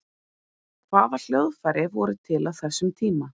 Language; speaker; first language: Icelandic; native; Icelandic